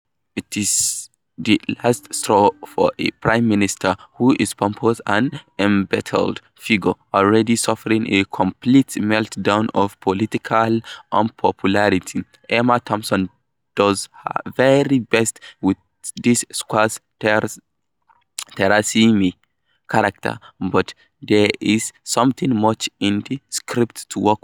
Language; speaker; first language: English; non-native, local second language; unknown